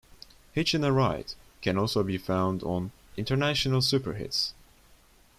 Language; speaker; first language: English; non-native, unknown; Turkish